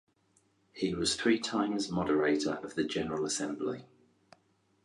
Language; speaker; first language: English; native; English